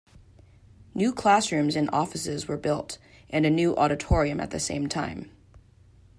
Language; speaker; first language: English; native; English